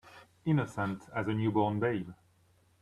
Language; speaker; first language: English; native; English